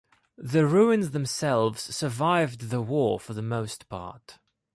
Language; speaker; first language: English; non-native, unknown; Greek